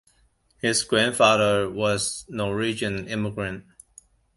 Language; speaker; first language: English; non-native, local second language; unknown